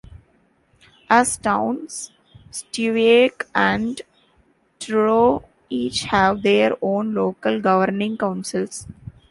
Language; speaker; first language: English; non-native, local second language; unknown